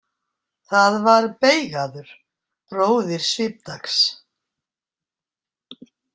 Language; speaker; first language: Icelandic; native; Icelandic